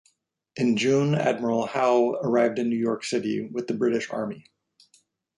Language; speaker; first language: English; native; English